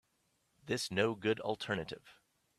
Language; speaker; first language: English; native; English